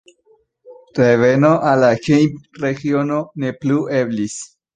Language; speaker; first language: Esperanto; non-native, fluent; Spanish